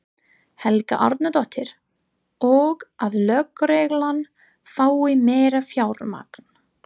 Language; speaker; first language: Icelandic; non-native, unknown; English